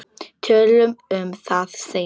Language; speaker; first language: Icelandic; non-native, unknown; Polish